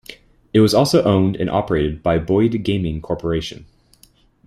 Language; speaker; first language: English; native; English